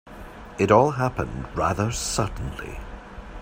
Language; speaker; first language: English; native; English